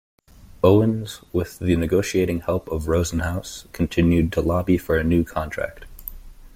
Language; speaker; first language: English; native; English